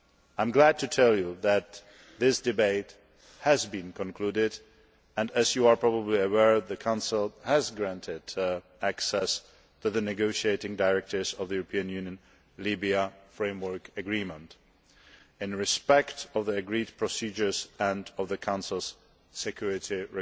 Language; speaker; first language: English; non-native, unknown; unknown